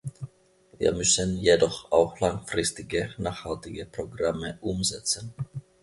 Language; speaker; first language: German; non-native, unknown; Finnish